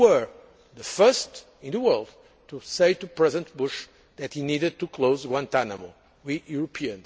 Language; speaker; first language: English; non-native, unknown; Portuguese